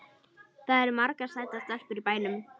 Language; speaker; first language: Icelandic; native; Icelandic